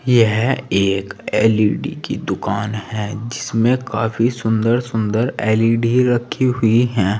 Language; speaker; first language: Hindi; native; Hindi